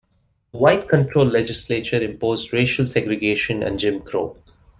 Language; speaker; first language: English; non-native, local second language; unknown